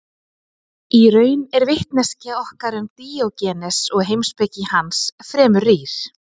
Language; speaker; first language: Icelandic; native; Icelandic